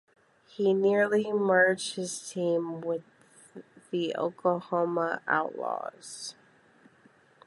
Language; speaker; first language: English; native; English